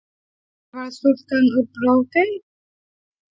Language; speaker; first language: Icelandic; non-native, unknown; Polish